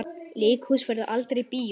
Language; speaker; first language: Icelandic; native; Icelandic